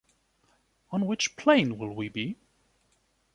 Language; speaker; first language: English; non-native, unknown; German